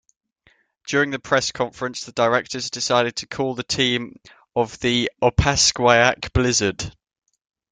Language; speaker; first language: English; native; English